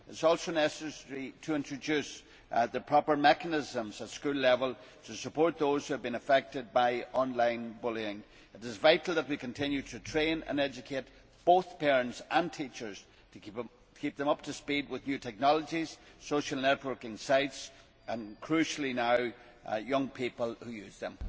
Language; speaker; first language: English; native; English